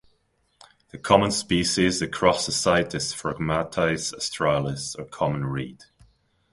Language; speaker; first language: English; non-native, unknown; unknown